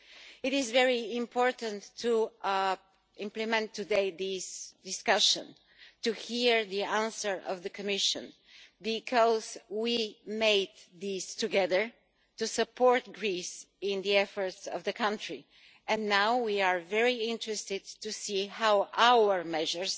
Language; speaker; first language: English; non-native, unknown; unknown